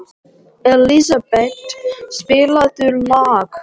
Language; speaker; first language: Icelandic; non-native, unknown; Latvian